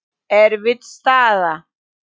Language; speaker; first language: Icelandic; non-native, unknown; Polish